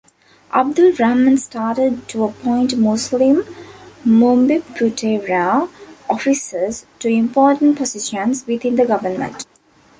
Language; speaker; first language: English; non-native, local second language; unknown